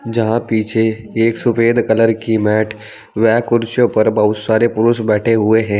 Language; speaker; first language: Hindi; native; Hindi